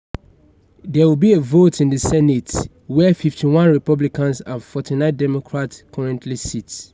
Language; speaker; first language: English; non-native, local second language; Yoruba